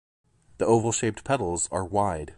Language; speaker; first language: English; native; English